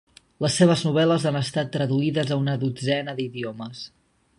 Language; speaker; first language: Catalan; native; Catalan